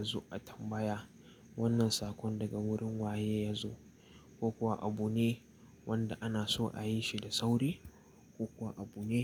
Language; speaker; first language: Hausa; native; Hausa